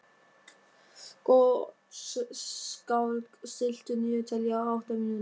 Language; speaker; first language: Icelandic; non-native, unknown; German